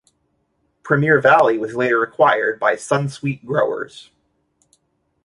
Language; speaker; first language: English; native; English